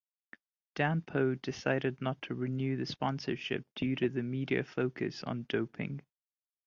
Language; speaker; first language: English; non-native, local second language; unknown